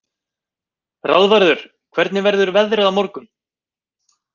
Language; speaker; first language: Icelandic; native; Icelandic